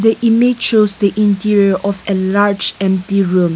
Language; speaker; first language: English; non-native, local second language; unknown